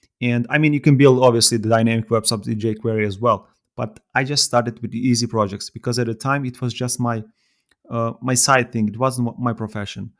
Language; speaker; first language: English; non-native, fluent; Serbian